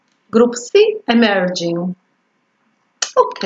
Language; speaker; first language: English; non-native, learner; Italian